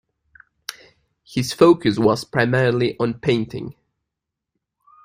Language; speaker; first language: English; non-native, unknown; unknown